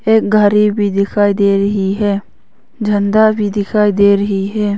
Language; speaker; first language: Hindi; non-native, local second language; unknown